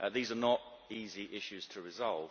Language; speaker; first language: English; native; English